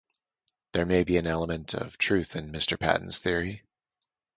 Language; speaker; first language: English; native; English